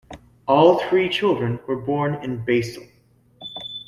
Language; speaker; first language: English; native; English